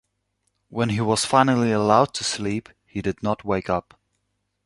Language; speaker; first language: English; non-native, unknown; German